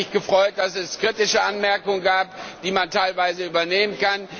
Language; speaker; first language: German; non-native, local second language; Luxembourgish